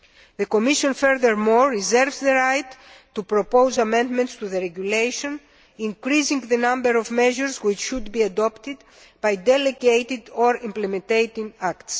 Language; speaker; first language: English; non-native, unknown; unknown